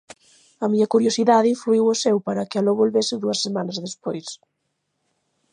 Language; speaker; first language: Galician; native; Galician